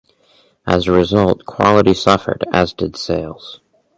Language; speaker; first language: English; native; English